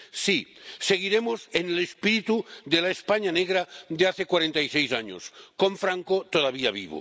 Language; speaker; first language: Spanish; non-native, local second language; Catalan